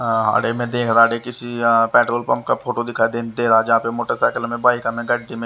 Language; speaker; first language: Hindi; native; Hindi